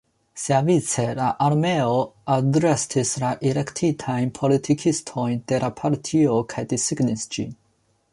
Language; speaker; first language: Esperanto; non-native, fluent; Chinese